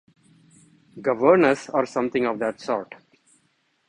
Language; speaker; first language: English; non-native, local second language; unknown